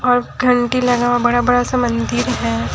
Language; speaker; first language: Hindi; native; Hindi